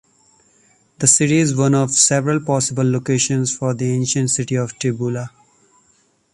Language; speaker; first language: English; non-native, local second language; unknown